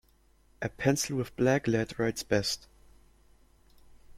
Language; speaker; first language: English; non-native, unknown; German